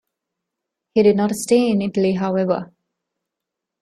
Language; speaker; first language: English; non-native, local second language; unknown